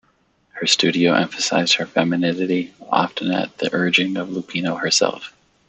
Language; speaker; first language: English; native; English